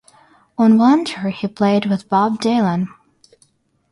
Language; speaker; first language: English; non-native, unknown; Russian